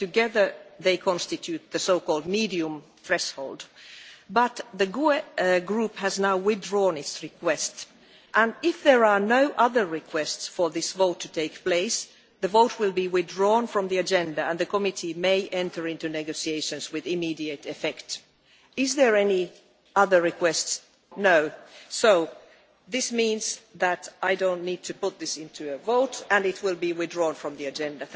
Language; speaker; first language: English; non-native, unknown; Finnish